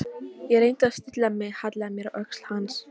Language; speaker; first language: Icelandic; non-native, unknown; Polish